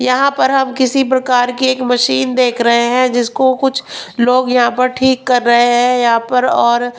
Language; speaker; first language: Hindi; non-native, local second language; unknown